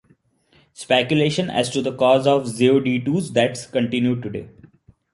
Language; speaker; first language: English; non-native, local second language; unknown